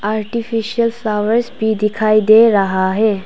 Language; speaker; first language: Hindi; non-native, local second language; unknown